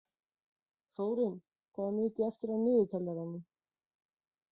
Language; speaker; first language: Icelandic; native; Icelandic